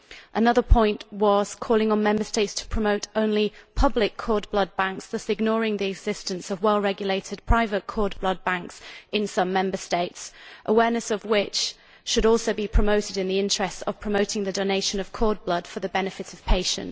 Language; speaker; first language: English; native; English